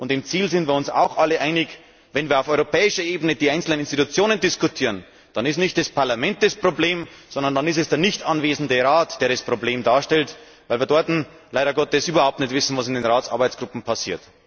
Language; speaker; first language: German; native; German